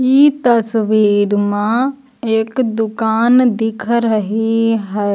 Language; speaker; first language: Hindi; native; Hindi